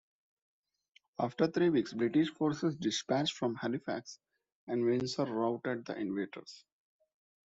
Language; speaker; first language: English; non-native, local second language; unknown